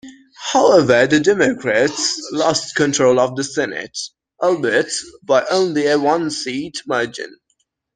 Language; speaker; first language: English; non-native, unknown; Persian